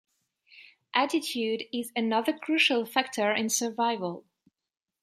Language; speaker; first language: English; non-native, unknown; French